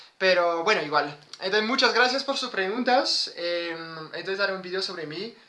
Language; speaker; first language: Spanish; non-native, fluent; French